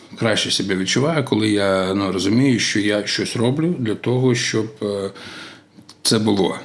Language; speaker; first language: Ukrainian; non-native, local second language; Russian